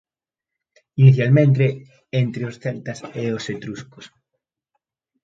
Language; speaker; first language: Galician; native; Galician